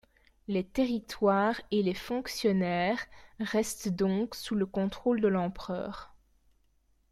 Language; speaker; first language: French; native; French